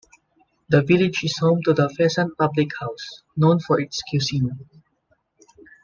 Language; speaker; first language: English; non-native, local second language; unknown